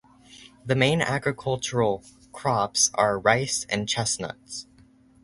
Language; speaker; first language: English; native; English